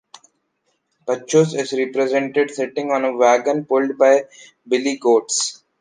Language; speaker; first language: English; non-native, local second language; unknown